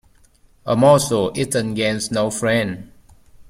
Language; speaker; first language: English; native; English